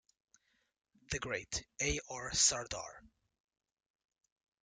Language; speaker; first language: English; native; English